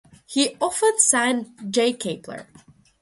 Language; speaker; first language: English; non-native, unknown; Russian